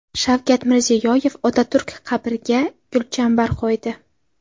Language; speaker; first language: Uzbek; native; Uzbek